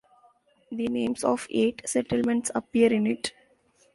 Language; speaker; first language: English; non-native, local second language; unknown